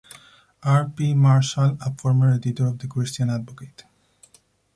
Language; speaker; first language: English; non-native, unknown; Spanish